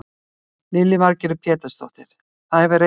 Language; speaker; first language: Icelandic; native; Icelandic